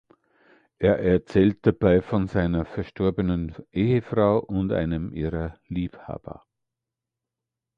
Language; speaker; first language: German; native; German